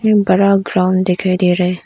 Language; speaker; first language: Hindi; non-native, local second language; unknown